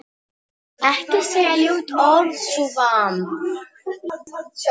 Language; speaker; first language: Icelandic; non-native, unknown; Polish